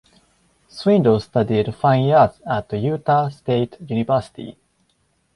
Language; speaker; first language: English; non-native, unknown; Japanese